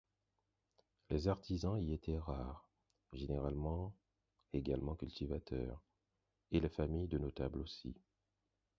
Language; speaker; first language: French; non-native, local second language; Haitian Creole